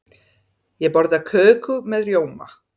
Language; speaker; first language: Icelandic; non-native, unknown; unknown